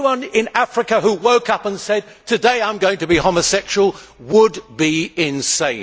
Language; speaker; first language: English; native; English